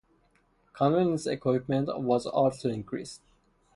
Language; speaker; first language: English; non-native, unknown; Persian